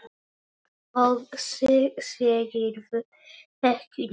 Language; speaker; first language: Icelandic; non-native, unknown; Polish